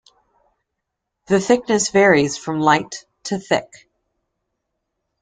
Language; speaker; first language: English; native; English